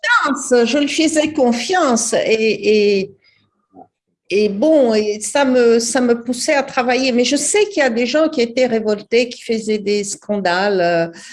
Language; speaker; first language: French; non-native, fluent; Portuguese